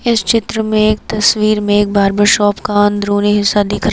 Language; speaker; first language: Hindi; native; Hindi